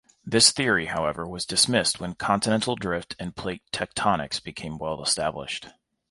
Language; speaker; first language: English; native; English